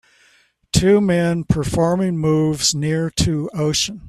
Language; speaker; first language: English; native; English